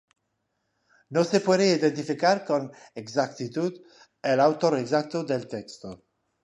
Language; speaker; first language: Spanish; non-native, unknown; English